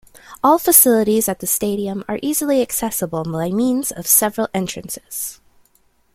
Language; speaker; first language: English; native; English